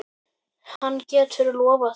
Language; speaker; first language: Icelandic; native; Icelandic